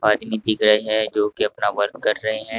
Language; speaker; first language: Hindi; native; Hindi